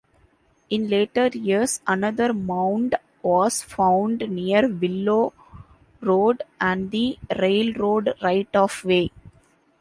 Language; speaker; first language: English; non-native, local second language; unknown